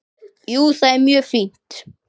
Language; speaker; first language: Icelandic; native; Icelandic